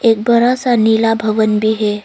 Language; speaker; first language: Hindi; early bilingual, other home language; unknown